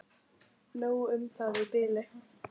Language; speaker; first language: Icelandic; non-native, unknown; Polish